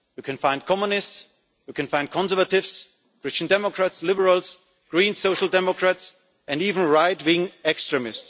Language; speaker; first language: English; non-native, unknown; German